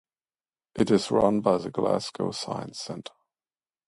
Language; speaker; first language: English; non-native, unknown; German